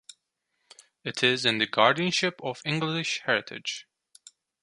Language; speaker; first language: English; non-native, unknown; Turkish